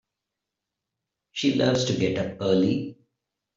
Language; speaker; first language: English; non-native, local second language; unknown